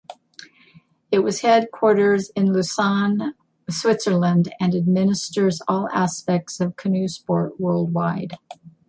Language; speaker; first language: English; native; English